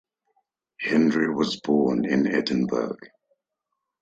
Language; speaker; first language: English; native; English